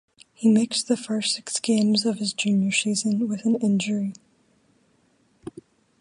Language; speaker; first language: English; native; English